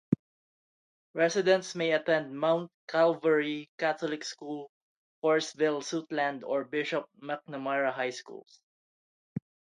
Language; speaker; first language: English; non-native, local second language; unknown